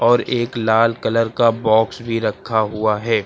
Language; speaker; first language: Hindi; native; Hindi